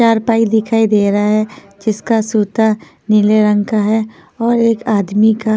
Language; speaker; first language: Hindi; non-native, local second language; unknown